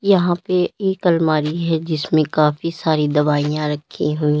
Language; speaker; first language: Hindi; native; Hindi